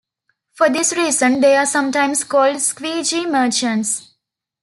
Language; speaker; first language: English; non-native, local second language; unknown